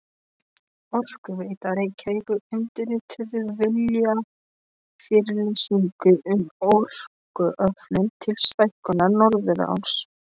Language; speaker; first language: Icelandic; non-native, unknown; Polish